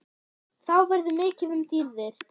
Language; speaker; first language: Icelandic; non-native, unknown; German